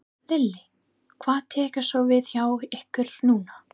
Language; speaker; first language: Icelandic; non-native, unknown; English